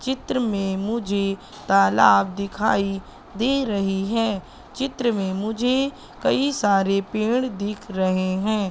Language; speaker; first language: Hindi; native; Hindi